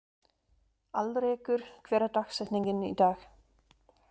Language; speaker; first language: Icelandic; non-native, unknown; German